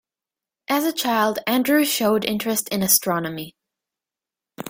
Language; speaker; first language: English; native; English